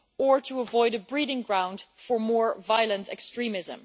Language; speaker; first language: English; non-native, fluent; Dutch